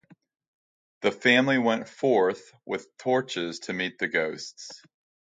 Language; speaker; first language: English; native; English